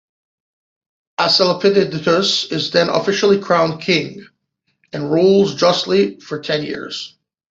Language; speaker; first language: English; non-native, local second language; French